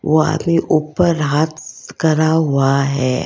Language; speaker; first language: Hindi; non-native, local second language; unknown